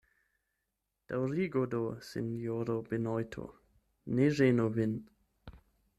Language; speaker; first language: Esperanto; non-native, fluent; German